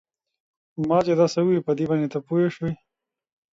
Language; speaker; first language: English; non-native, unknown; Pashto